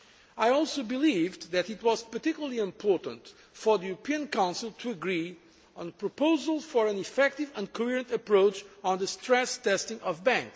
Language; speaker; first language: English; non-native, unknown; Portuguese